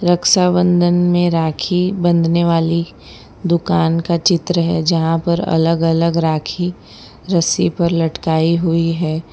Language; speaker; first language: Hindi; non-native, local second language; Gujarati